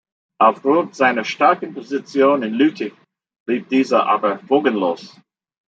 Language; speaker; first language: German; non-native, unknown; English